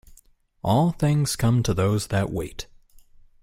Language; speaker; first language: English; native; English